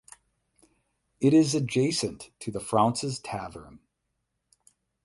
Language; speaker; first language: English; native; English